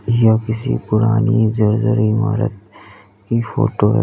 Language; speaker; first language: Hindi; native; Hindi